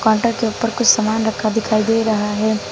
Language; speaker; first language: Hindi; native; Hindi